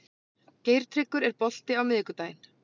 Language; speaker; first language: Icelandic; native; Icelandic